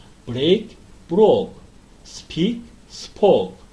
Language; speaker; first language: English; non-native, fluent; Turkish